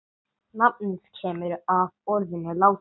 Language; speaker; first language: Icelandic; non-native, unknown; English